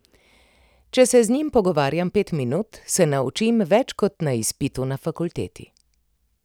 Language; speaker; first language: Slovenian; native; Slovenian